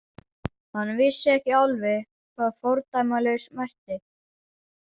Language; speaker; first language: Icelandic; non-native, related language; Danish